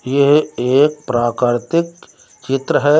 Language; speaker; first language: Hindi; native; Hindi